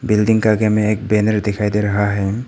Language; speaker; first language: Hindi; non-native, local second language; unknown